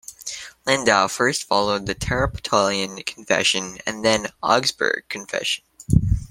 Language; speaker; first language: English; native; English